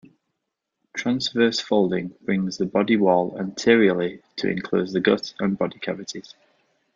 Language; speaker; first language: English; native; English